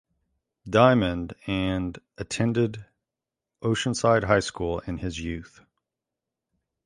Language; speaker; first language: English; native; English